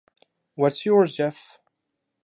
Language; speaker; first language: English; non-native, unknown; French